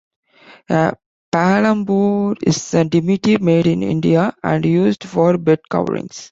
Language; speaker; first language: English; non-native, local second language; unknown